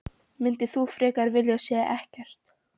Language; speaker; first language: Icelandic; non-native, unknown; Polish